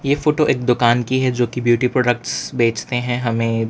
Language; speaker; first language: Hindi; non-native, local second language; Gujarati